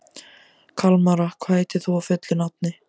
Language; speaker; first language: Icelandic; native; Icelandic